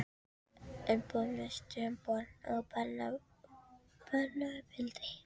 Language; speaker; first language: Icelandic; non-native, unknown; Filipino